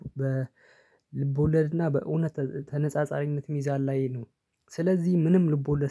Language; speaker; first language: Amharic; non-native, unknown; Oromo